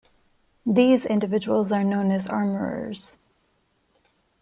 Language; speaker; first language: English; non-native, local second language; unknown